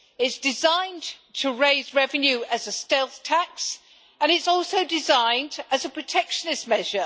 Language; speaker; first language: English; native; English